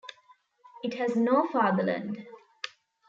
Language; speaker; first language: English; non-native, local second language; Tamil